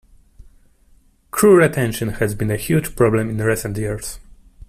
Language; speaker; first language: English; non-native, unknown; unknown